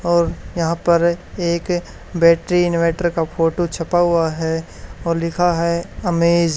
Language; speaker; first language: Hindi; native; Hindi